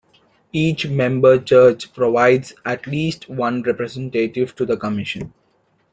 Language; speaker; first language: English; non-native, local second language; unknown